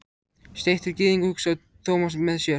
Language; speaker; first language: Icelandic; native; Icelandic